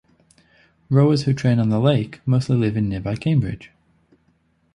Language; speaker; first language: English; native; English